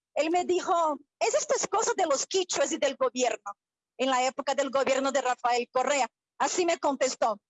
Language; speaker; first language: Spanish; non-native, related language; Portuguese